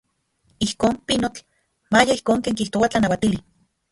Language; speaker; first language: Central Puebla Nahuatl; non-native, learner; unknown